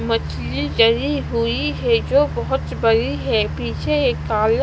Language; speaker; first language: Hindi; non-native, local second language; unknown